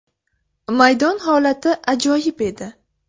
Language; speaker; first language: Uzbek; native; Uzbek